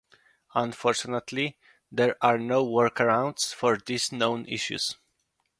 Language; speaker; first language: English; non-native, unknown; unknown